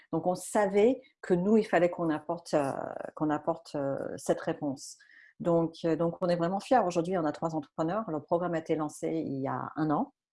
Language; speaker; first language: French; non-native, fluent; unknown